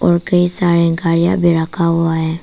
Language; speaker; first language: Hindi; non-native, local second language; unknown